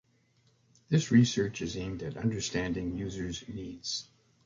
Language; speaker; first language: English; native; English